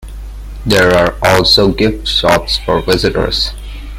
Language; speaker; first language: English; non-native, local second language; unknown